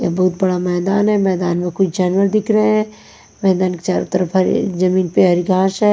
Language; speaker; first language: Hindi; non-native, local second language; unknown